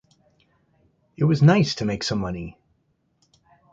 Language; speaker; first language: English; native; English